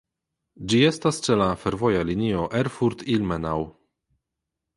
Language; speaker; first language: Esperanto; non-native, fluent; Polish